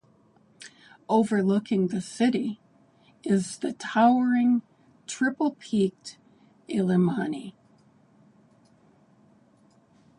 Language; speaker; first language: English; native; English